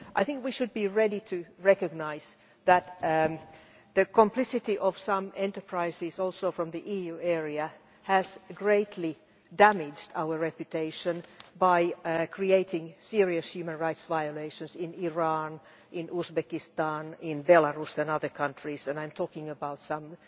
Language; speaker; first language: English; non-native, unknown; Finnish